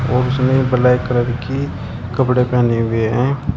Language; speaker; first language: Hindi; native; Hindi